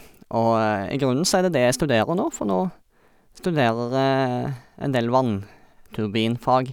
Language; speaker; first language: Norwegian; native; Norwegian